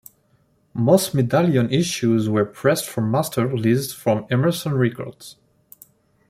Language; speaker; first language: English; non-native, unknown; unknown